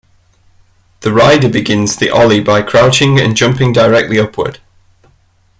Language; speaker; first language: English; native; English